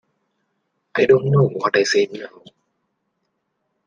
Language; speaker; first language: English; non-native, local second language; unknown